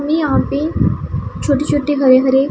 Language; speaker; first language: Hindi; non-native, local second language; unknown